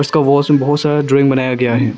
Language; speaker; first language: Hindi; early bilingual, other home language; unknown